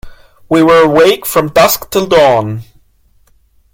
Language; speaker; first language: English; non-native, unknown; German